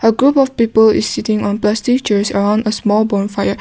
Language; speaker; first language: English; non-native, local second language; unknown